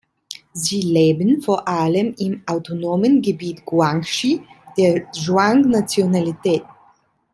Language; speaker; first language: German; non-native, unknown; Italian